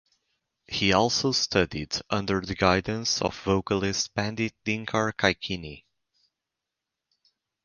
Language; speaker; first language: English; native; English